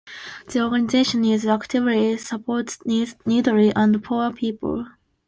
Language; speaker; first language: English; non-native, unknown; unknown